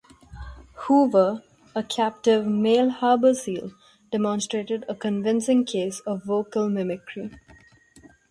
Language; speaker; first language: English; non-native, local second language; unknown